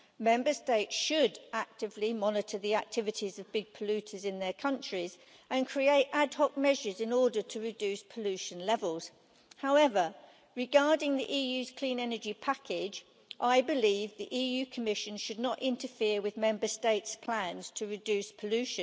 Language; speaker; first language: English; native; English